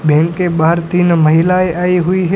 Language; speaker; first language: Hindi; non-native, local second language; Gujarati